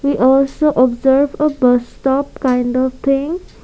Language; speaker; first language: English; non-native, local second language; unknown